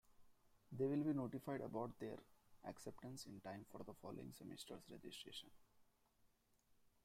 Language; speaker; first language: English; non-native, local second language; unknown